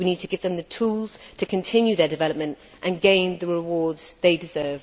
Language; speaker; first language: English; native; English